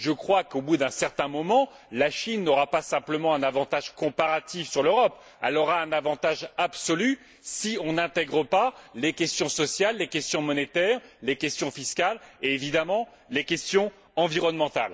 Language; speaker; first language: French; native; French